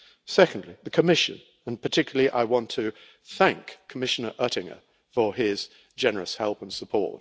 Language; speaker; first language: English; native; English